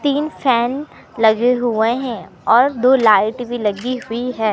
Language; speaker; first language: Hindi; native; Hindi